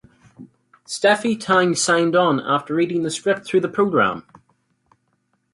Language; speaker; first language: English; native; English